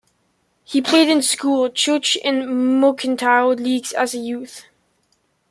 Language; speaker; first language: English; native; English